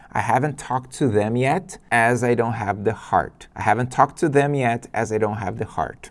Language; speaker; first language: English; non-native, fluent; Portuguese